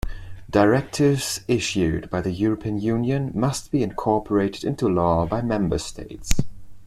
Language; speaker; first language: English; non-native, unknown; Spanish